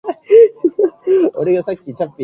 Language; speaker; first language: English; native; English